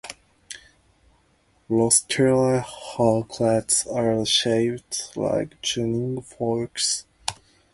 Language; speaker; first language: English; non-native, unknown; Japanese